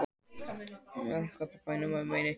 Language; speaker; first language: Icelandic; native; Icelandic